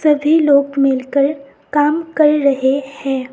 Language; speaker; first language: Hindi; non-native, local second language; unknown